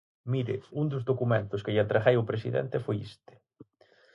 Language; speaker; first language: Galician; native; Galician